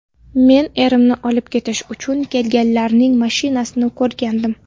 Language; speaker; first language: Uzbek; non-native, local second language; Kara-Kalpak